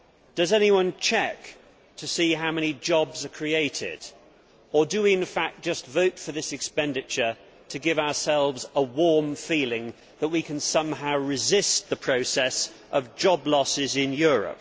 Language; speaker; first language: English; native; English